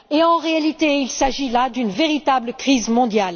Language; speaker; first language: French; native; French